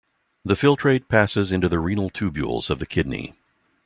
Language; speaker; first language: English; native; English